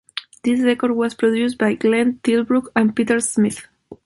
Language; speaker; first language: English; non-native, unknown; Spanish